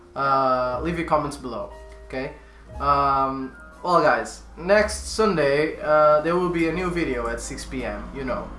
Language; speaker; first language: English; non-native, fluent; Portuguese